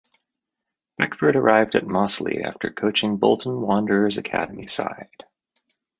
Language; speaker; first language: English; native; English